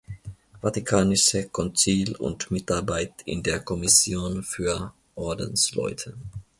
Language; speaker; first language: German; non-native, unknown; Finnish